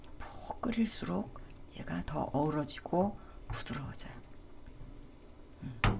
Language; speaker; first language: Korean; native; Korean